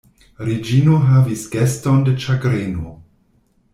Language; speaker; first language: Esperanto; non-native, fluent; German